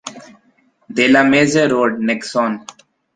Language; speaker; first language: English; non-native, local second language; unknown